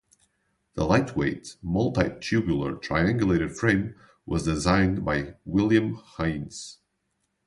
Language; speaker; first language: English; non-native, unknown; Portuguese